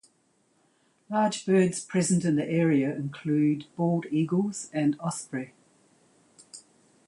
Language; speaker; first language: English; native; English